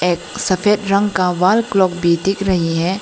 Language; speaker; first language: Hindi; non-native, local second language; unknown